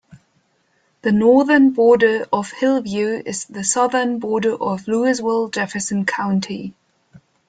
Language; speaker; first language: English; non-native, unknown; German